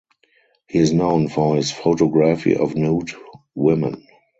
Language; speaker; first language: English; non-native, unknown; German